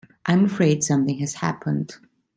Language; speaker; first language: English; non-native, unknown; Italian